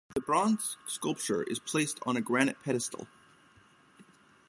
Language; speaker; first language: English; native; English